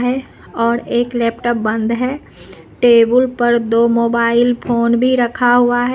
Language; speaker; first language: Hindi; native; Hindi